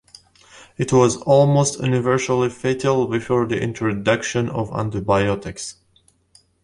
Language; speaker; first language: English; native; English